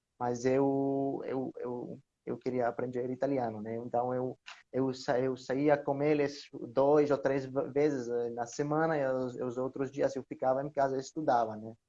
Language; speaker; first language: Portuguese; non-native, learner; Greek